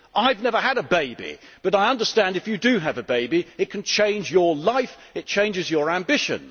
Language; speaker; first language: English; native; English